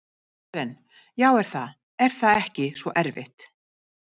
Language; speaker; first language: Icelandic; native; Icelandic